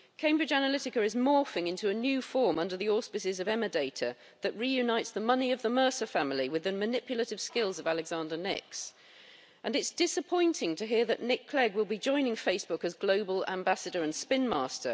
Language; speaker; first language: English; native; English